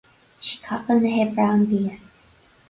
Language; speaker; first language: Irish; non-native, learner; English